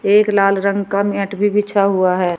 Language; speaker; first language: Hindi; native; Hindi